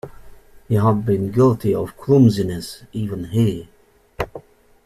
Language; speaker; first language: English; native; English